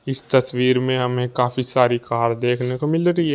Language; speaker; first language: Hindi; native; Hindi